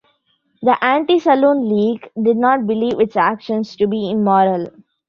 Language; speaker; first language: English; non-native, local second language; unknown